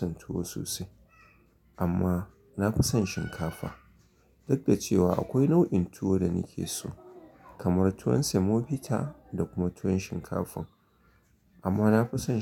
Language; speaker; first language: Hausa; native; Hausa